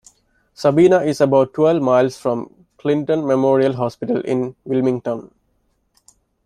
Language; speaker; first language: English; non-native, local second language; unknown